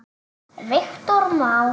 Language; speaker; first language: Icelandic; native; Icelandic